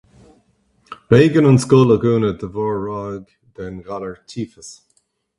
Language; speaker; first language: Irish; native; Irish